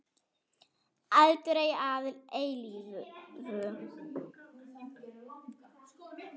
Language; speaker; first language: Icelandic; non-native, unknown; German